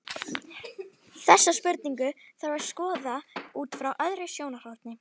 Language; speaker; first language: Icelandic; native; Icelandic